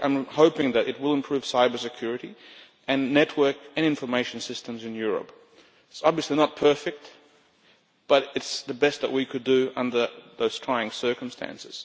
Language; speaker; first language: English; non-native, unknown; Lithuanian